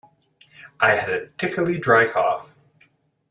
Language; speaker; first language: English; native; English